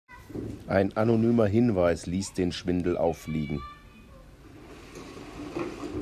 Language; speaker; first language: German; native; German